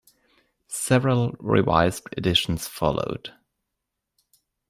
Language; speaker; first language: English; non-native, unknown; German